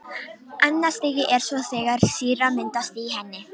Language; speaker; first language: Icelandic; non-native, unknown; Romanian